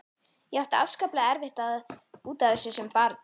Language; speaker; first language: Icelandic; native; Icelandic